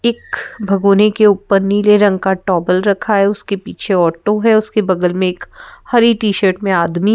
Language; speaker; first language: Hindi; native; Hindi